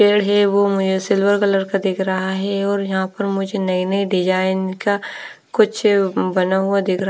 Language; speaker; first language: Hindi; non-native, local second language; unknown